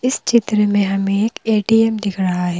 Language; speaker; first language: Hindi; native; Hindi